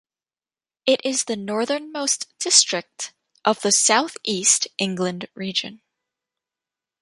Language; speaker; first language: English; native; English